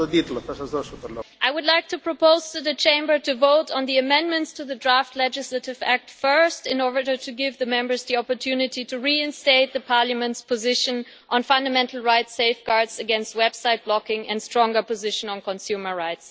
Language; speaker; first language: English; non-native, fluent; German